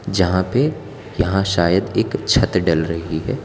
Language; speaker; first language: Hindi; non-native, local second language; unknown